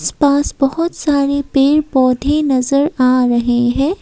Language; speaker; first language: Hindi; non-native, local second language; Assamese